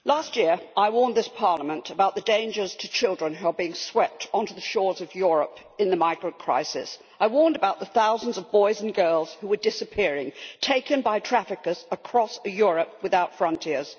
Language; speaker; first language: English; native; English